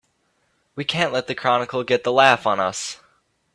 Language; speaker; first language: English; native; English